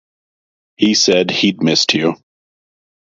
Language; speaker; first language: English; native; English